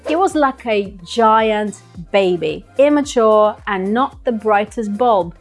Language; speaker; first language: English; non-native, fluent; Russian